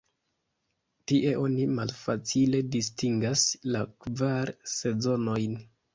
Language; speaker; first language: Esperanto; non-native, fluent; Kinyarwanda